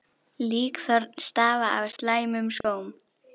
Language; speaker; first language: Icelandic; native; Icelandic